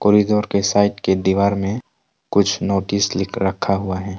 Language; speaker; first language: Hindi; non-native, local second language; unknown